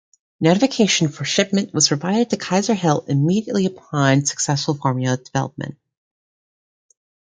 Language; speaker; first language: English; native; English